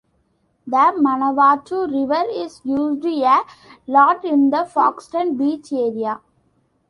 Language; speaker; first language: English; non-native, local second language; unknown